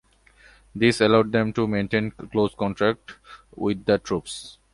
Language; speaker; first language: English; non-native, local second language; Bangla